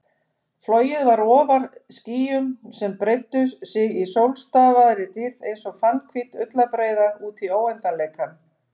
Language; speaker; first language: Icelandic; native; Icelandic